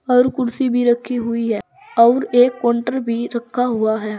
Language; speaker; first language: Hindi; native; Hindi